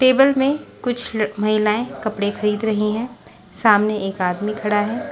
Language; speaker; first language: Hindi; non-native, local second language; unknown